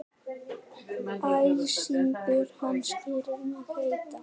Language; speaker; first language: Icelandic; native; Icelandic